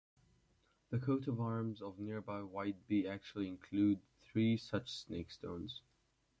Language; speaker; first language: English; native; English